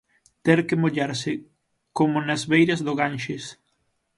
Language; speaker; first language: Galician; native; Galician